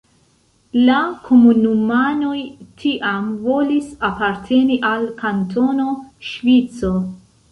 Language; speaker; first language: Esperanto; non-native, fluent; Central Kurdish